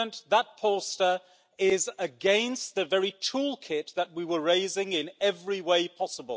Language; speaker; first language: English; native; English